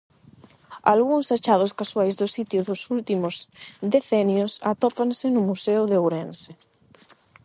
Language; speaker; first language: Galician; non-native, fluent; Spanish